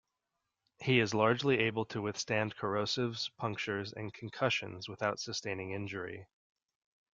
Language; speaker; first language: English; native; English